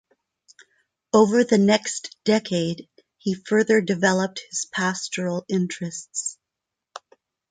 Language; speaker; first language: English; non-native, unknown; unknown